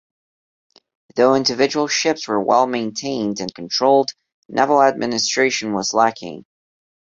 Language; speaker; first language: English; non-native, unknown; Portuguese